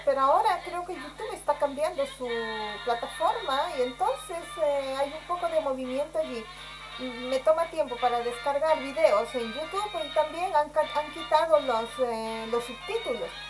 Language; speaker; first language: Spanish; native; Spanish